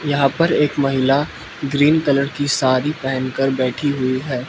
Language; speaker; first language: Hindi; non-native, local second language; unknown